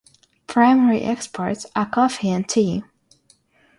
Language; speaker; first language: English; non-native, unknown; Russian